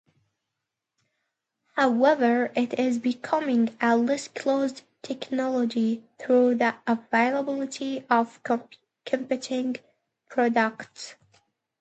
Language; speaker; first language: English; native; English